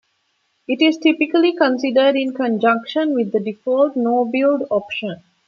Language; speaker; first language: English; non-native, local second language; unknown